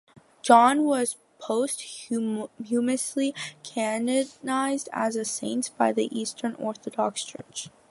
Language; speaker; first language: English; native; English